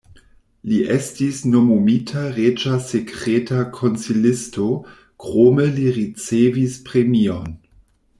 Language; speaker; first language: Esperanto; non-native, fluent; German